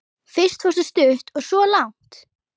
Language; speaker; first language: Icelandic; native; Icelandic